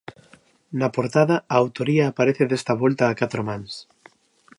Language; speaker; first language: Galician; native; Galician